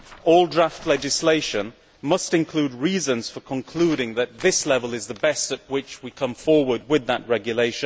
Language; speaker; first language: English; native; English